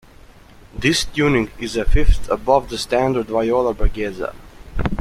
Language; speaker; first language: English; native; English